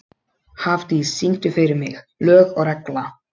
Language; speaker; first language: Icelandic; non-native, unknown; Polish